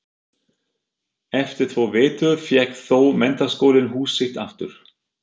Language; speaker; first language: Icelandic; non-native, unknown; German